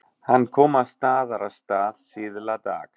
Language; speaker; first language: Icelandic; non-native, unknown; German